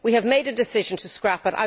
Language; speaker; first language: English; native; English